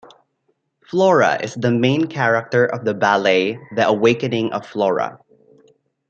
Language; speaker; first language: English; non-native, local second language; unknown